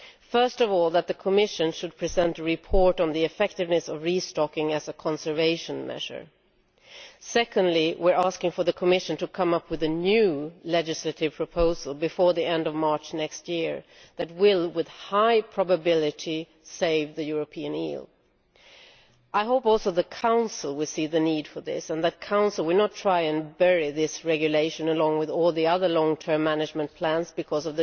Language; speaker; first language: English; non-native, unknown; Swedish